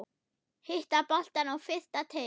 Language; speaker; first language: Icelandic; non-native, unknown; German